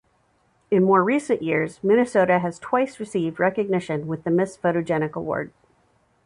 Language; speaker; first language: English; native; English